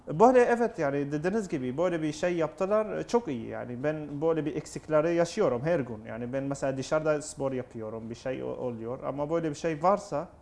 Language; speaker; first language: Turkish; non-native, learner; Arabic